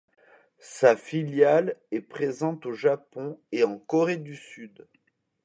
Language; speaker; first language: French; native; French